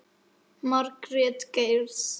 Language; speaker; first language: Icelandic; native; Icelandic